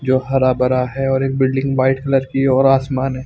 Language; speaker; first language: Hindi; non-native, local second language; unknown